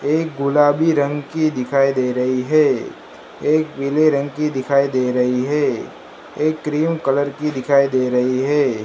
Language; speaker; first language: Hindi; non-native, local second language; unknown